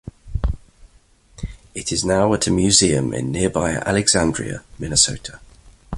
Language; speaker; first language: English; native; English